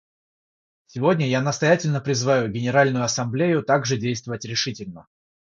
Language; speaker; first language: Russian; non-native, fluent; Georgian